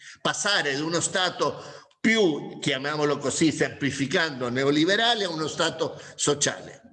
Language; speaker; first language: Italian; non-native, fluent; Spanish